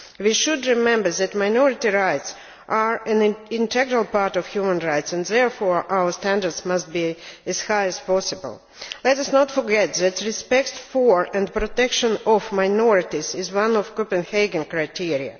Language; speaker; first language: English; non-native, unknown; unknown